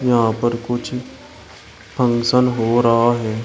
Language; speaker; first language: Hindi; native; Hindi